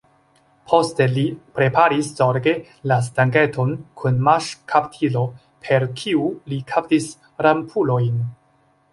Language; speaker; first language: Esperanto; non-native, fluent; Chinese